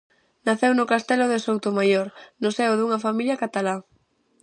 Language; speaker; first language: Galician; native; Galician